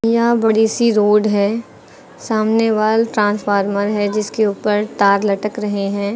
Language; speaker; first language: Hindi; native; Hindi